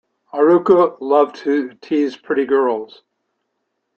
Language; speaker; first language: English; native; English